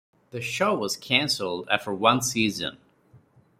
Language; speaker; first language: English; non-native, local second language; Odia